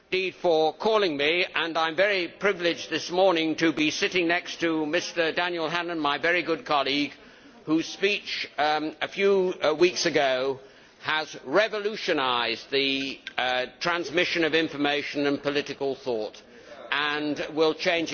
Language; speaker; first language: English; native; English